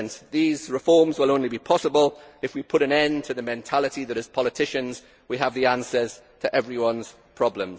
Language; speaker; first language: English; native; English